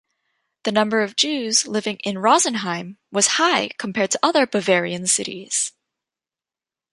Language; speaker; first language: English; native; English